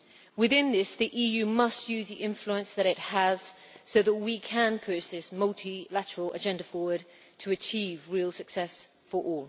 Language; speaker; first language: English; native; English